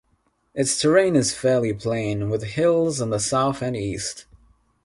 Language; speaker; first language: English; non-native, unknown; Nepali